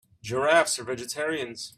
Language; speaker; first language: English; native; English